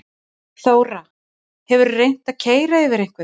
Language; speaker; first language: Icelandic; native; Icelandic